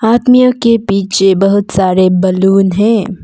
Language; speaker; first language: Hindi; non-native, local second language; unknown